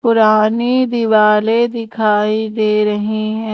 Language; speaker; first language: Hindi; native; Hindi